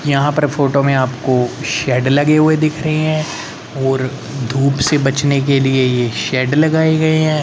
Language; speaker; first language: Hindi; native; Hindi